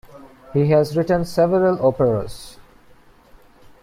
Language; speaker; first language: English; non-native, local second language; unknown